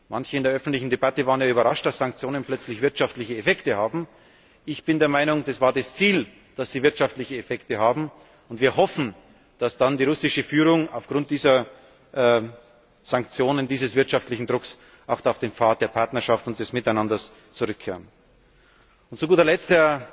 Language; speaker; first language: German; native; German